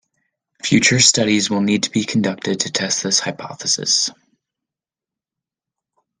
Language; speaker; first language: English; native; English